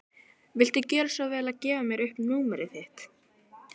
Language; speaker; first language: Icelandic; native; Icelandic